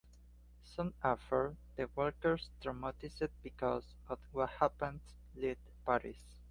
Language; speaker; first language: English; non-native, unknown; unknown